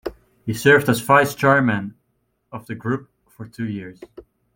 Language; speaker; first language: English; native; English